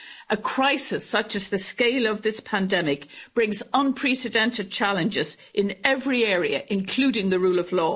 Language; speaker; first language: English; native; English